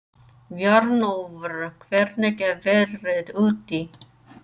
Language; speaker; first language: Icelandic; non-native, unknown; English